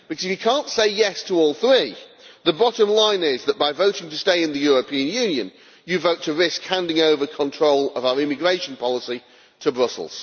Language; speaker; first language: English; native; English